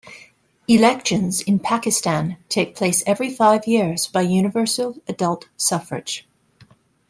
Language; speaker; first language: English; native; English